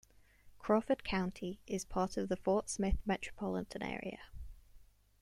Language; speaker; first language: English; native; English